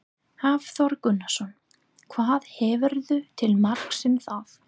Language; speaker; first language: Icelandic; non-native, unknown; English